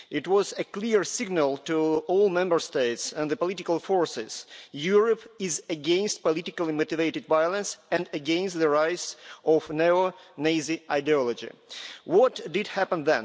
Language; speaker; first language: English; non-native, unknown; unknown